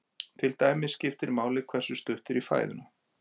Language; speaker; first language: Icelandic; native; Icelandic